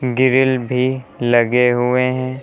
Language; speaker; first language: Hindi; native; Hindi